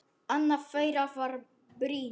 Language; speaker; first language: Icelandic; non-native, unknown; Polish